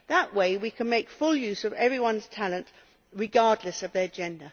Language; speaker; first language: English; native; English